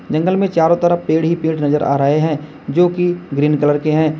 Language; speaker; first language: Hindi; native; Hindi